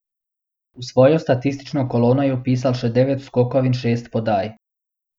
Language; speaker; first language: Slovenian; non-native, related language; Bosnian